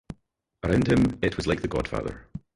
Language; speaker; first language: English; native; English